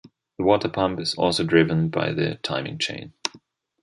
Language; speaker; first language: English; non-native, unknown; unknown